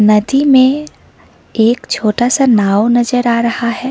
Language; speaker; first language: Hindi; non-native, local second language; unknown